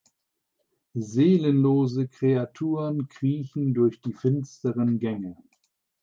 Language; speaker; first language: German; native; German